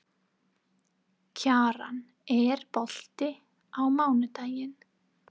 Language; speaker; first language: Icelandic; non-native, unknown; English